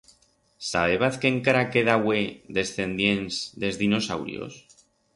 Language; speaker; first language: Aragonese; non-native, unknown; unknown